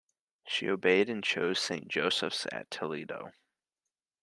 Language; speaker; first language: English; native; English